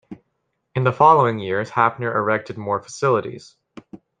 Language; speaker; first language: English; native; English